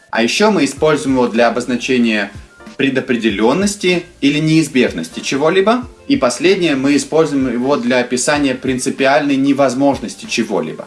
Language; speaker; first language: Russian; native; Russian